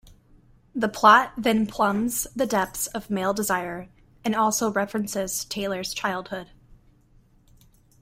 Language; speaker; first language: English; native; English